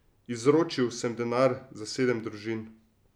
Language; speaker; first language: Slovenian; native; Slovenian